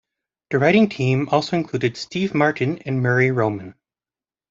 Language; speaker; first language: English; native; English